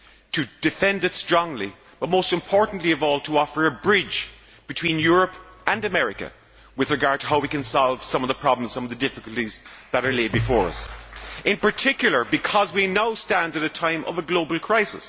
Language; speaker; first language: English; native; English